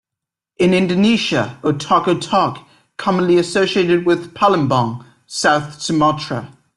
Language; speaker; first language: English; native; English